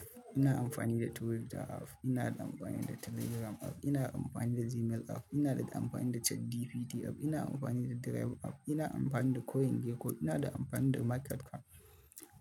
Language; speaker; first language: Hausa; native; Hausa